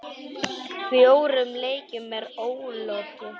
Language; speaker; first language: Icelandic; non-native, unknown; Polish